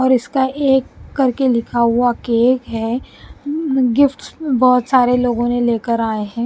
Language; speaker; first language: Hindi; non-native, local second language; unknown